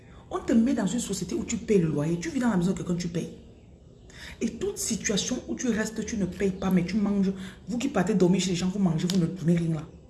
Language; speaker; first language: French; non-native, local second language; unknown